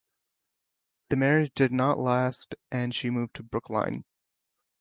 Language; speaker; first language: English; native; English